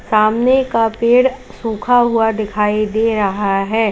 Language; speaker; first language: Hindi; native; Hindi